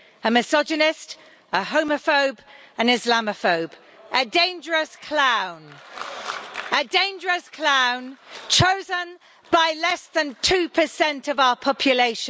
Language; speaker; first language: English; native; English